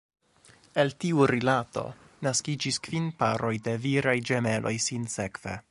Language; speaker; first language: Esperanto; non-native, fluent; English